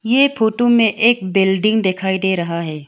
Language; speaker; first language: Hindi; non-native, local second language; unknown